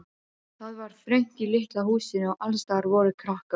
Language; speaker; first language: Icelandic; non-native, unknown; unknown